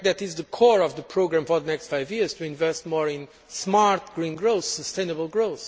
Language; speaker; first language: English; non-native, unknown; Portuguese